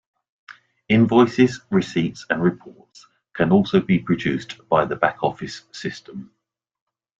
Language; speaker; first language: English; native; English